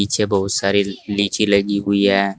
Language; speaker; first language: Hindi; native; Hindi